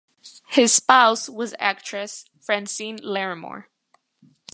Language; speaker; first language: English; native; English